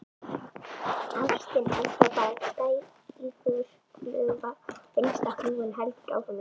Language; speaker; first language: Icelandic; native; Icelandic